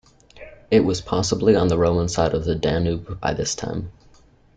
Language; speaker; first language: English; native; English